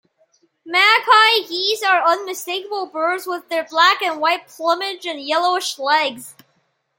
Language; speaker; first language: English; non-native, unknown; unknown